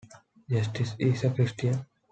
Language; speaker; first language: English; non-native, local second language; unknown